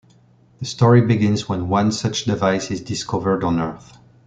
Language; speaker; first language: English; non-native, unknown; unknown